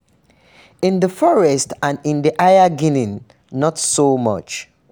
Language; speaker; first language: English; non-native, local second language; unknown